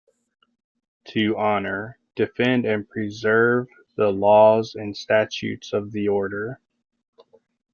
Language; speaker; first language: English; native; English